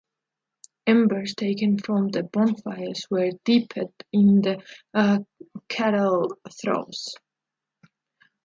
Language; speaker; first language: English; non-native, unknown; Georgian